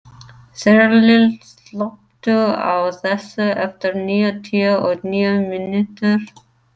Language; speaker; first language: Icelandic; non-native, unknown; English